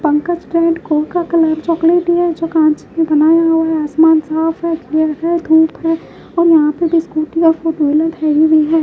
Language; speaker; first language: Hindi; native; Hindi